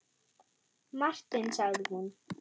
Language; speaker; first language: Icelandic; non-native, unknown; German